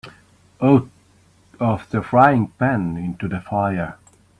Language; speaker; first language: English; native; English